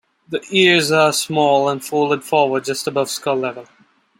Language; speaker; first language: English; non-native, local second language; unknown